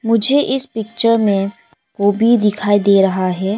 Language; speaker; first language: Hindi; early bilingual, other home language; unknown